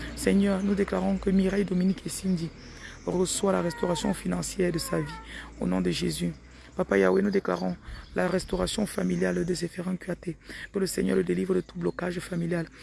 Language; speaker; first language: French; non-native, local second language; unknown